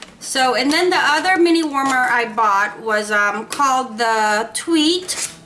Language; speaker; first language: English; non-native, local second language; Filipino